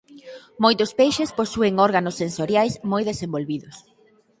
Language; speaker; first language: Galician; native; Galician